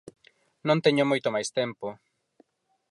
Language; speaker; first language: Galician; non-native, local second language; Spanish